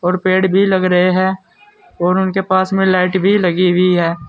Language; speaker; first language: Hindi; native; Hindi